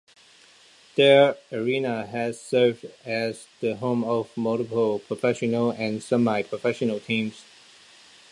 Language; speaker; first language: English; non-native, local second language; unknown